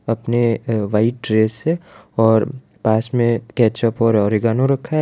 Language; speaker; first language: Hindi; non-native, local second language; Gujarati